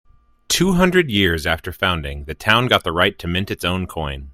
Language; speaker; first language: English; native; English